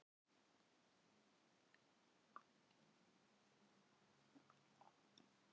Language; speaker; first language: Icelandic; non-native, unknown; Filipino